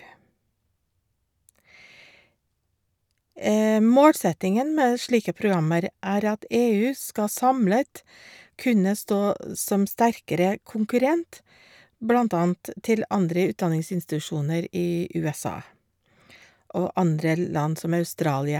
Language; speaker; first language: Norwegian; non-native, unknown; English